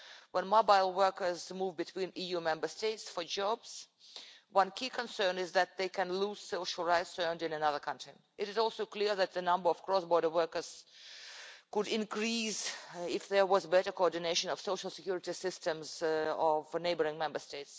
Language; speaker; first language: English; non-native, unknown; Russian